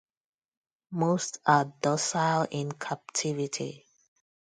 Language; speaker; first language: English; non-native, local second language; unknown